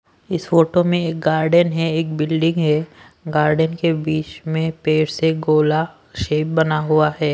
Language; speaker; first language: Hindi; non-native, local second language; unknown